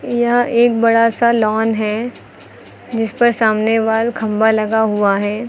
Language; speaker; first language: Hindi; native; Hindi